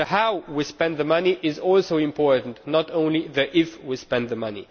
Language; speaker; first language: English; non-native, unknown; Romanian